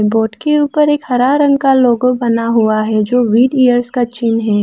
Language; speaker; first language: Hindi; non-native, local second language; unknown